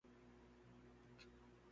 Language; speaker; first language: English; native; English